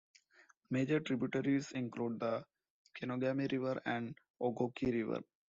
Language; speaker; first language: English; non-native, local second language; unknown